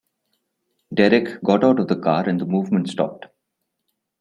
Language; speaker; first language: English; non-native, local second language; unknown